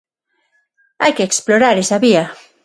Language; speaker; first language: Galician; non-native, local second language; Spanish